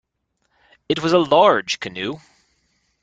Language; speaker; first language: English; native; English